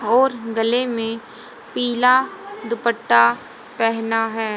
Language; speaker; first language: Hindi; native; Hindi